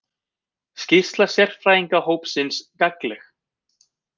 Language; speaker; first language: Icelandic; native; Icelandic